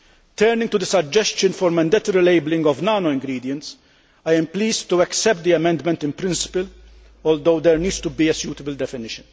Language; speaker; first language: English; non-native, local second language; Maltese